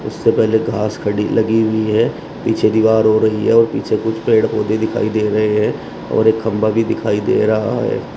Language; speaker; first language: Hindi; native; Hindi